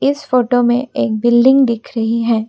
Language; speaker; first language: Hindi; non-native, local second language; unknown